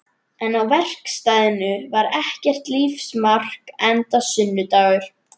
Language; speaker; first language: Icelandic; native; Icelandic